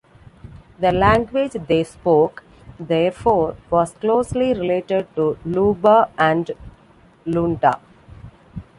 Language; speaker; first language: English; non-native, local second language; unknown